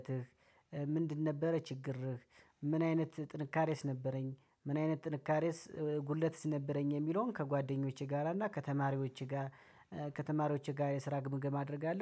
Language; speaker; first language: Amharic; native; Amharic